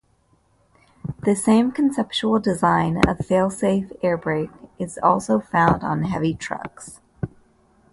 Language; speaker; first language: English; native; English